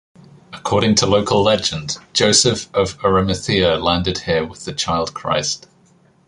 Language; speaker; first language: English; native; English